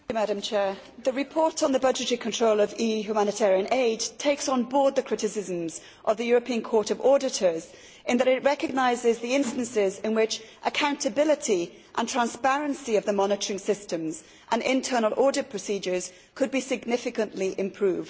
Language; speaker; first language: English; native; English